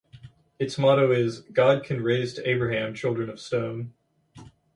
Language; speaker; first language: English; native; English